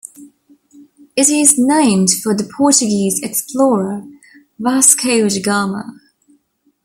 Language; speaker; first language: English; native; English